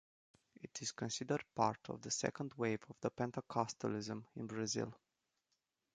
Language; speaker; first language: English; non-native, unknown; Romanian